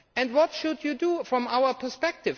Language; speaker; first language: English; non-native, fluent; German